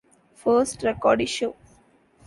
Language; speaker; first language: English; non-native, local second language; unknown